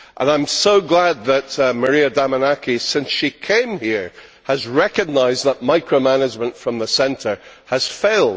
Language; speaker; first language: English; native; English